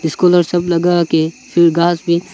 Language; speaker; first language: Hindi; non-native, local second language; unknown